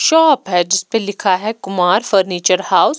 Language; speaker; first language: Hindi; non-native, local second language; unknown